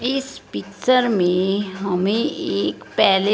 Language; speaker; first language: Hindi; non-native, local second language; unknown